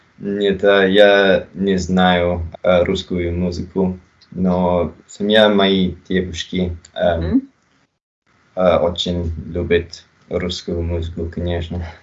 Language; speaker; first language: Russian; non-native, learner; English